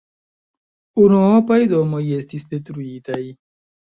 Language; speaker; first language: Esperanto; non-native, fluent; Chinese